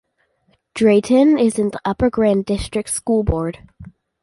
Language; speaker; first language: English; native; English